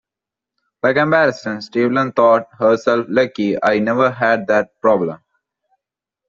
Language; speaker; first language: English; non-native, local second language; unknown